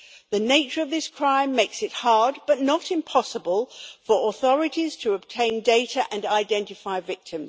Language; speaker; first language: English; native; English